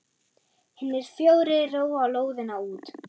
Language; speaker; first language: Icelandic; non-native, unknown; German